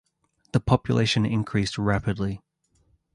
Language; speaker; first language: English; native; English